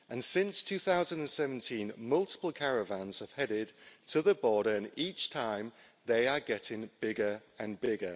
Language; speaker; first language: English; native; English